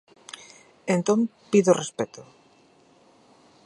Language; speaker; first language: Galician; native; Galician